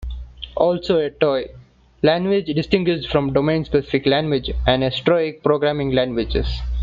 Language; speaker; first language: English; non-native, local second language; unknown